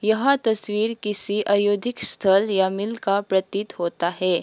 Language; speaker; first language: Hindi; non-native, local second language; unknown